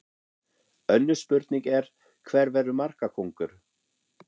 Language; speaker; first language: Icelandic; non-native, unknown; German